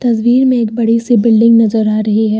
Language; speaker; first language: Hindi; native; Hindi